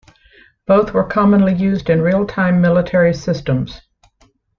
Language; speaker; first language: English; native; English